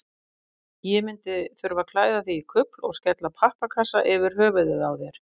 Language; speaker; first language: Icelandic; native; Icelandic